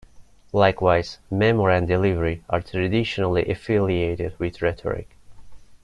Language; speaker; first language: English; non-native, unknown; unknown